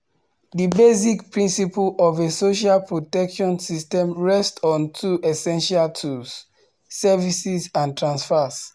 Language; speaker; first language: English; non-native, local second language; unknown